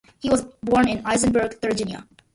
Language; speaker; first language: English; early bilingual, other home language; Malayalam